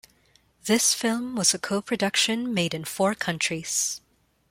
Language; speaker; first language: English; non-native, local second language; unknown